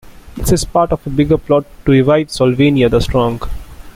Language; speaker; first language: English; non-native, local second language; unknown